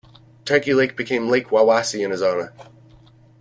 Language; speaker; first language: English; native; English